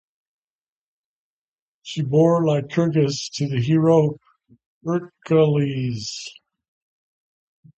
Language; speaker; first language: English; native; English